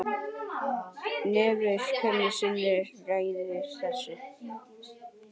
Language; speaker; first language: Icelandic; native; Icelandic